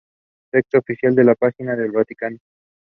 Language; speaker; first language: English; non-native, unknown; Spanish